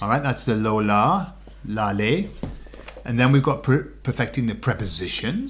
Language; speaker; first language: English; native; English